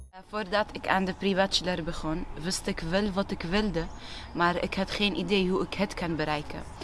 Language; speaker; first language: Dutch; non-native, fluent; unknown